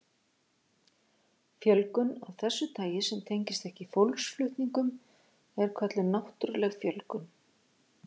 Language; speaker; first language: Icelandic; native; Icelandic